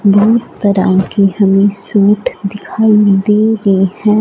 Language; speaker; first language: Hindi; non-native, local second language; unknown